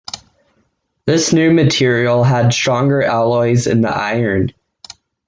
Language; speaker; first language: English; native; English